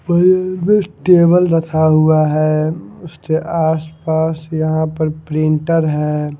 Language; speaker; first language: Hindi; non-native, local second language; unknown